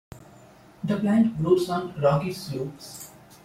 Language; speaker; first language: English; non-native, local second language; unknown